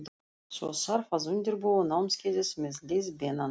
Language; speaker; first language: Icelandic; non-native, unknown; Russian